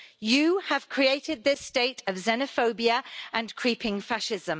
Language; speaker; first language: English; native; English